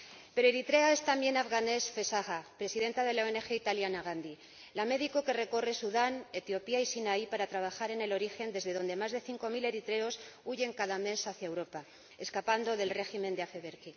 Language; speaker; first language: Spanish; native; Spanish